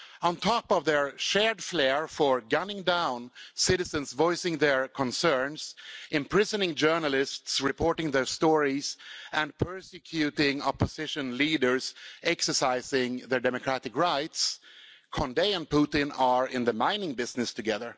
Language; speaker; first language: English; non-native, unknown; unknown